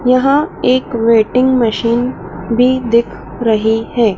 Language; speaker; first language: Hindi; native; Hindi